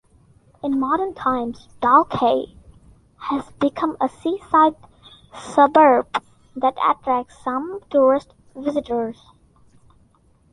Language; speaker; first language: English; non-native, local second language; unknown